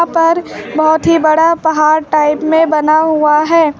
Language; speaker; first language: Hindi; native; Hindi